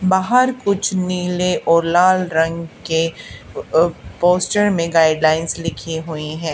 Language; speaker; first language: Hindi; native; Hindi